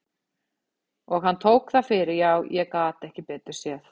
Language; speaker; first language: Icelandic; native; Icelandic